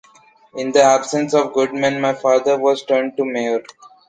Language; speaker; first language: English; non-native, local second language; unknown